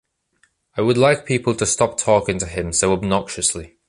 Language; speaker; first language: English; native; English